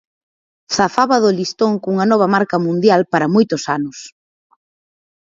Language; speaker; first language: Galician; native; Galician